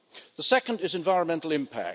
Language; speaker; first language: English; native; English